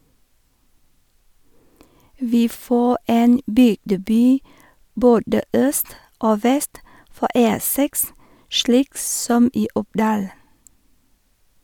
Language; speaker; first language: Norwegian; non-native, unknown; Vietnamese